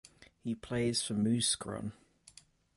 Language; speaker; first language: English; native; English